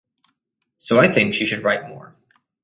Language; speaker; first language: English; native; English